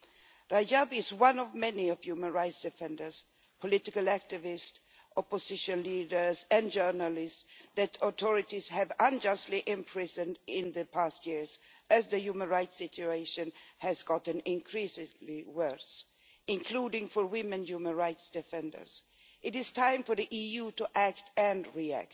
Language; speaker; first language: English; non-native, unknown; Swedish